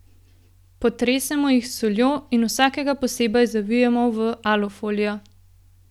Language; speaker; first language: Slovenian; native; Slovenian